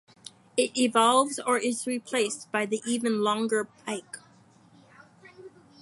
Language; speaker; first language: English; native; English